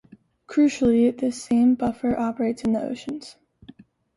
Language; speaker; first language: English; native; English